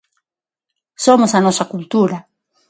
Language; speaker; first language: Galician; non-native, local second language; Spanish